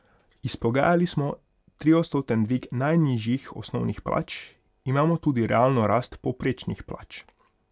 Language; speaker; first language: Slovenian; non-native, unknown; Hungarian